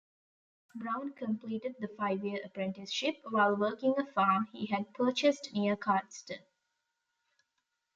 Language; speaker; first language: English; non-native, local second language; Tamil